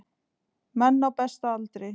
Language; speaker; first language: Icelandic; native; Icelandic